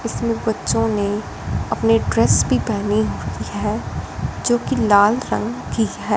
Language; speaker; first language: Hindi; non-native, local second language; Punjabi